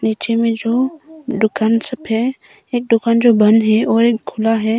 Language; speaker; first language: Hindi; non-native, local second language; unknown